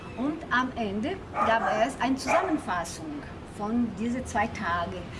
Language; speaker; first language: German; non-native, fluent; Portuguese